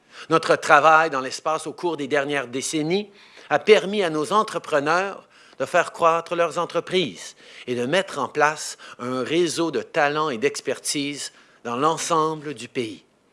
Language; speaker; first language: French; early bilingual, heritage; French